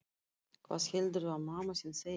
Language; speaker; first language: Icelandic; non-native, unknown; Russian